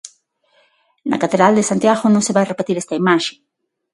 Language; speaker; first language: Galician; non-native, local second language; Spanish